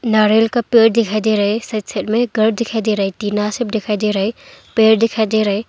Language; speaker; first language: Hindi; non-native, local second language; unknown